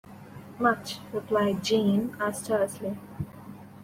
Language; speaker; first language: English; non-native, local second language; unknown